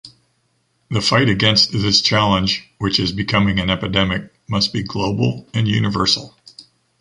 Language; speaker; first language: English; native; English